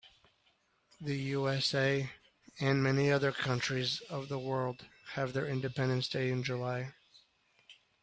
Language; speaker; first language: English; native; English